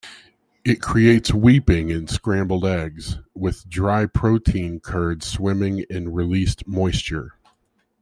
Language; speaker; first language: English; native; English